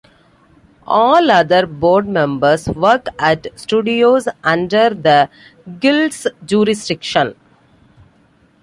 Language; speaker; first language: English; non-native, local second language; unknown